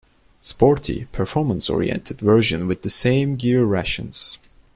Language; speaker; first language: English; non-native, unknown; Turkish